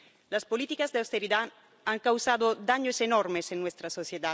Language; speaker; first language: Spanish; non-native, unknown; Italian